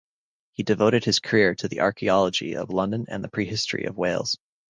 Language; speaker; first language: English; native; English